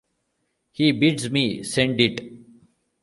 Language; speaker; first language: English; non-native, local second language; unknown